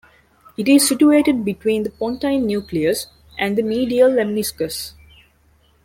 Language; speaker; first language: English; non-native, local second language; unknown